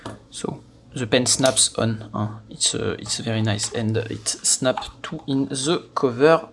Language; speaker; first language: English; non-native, learner; French